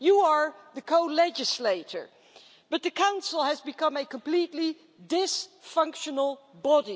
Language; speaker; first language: English; non-native, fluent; Dutch